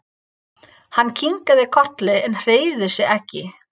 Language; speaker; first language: Icelandic; non-native, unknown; English